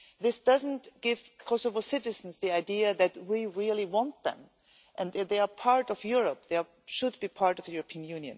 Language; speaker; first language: English; non-native, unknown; German